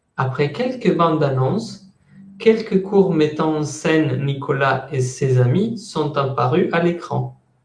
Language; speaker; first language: French; non-native, fluent; Spanish